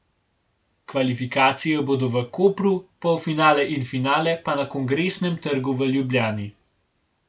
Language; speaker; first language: Slovenian; native; Slovenian